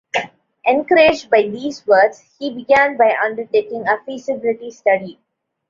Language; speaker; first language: English; non-native, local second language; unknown